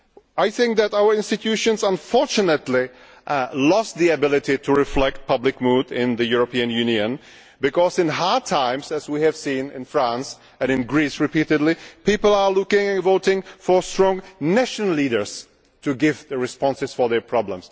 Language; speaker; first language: English; non-native, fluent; Czech